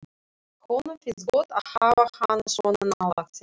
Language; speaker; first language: Icelandic; non-native, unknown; Russian